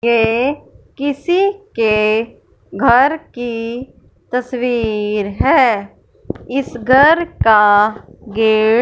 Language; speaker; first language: Hindi; non-native, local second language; Punjabi